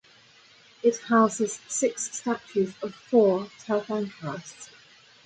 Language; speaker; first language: English; native; English